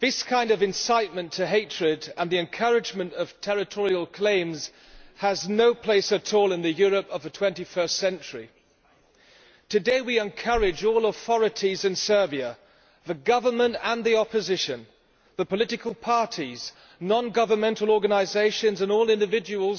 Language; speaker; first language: English; non-native, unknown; German